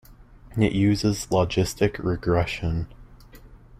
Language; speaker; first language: English; native; English